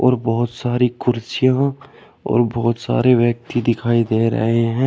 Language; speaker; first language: Hindi; native; Hindi